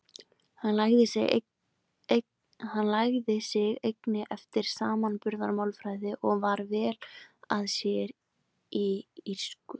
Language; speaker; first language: Icelandic; native; Icelandic